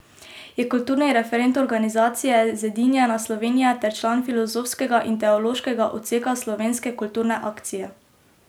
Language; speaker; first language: Slovenian; native; Slovenian